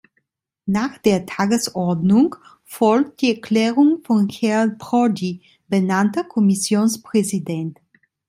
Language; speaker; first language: German; non-native, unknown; Italian